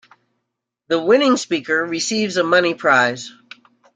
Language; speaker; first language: English; native; English